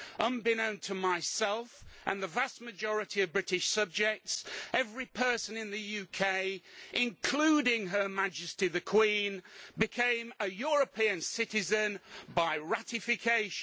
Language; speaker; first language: English; native; English